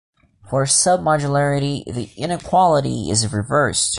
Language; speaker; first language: English; non-native, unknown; Portuguese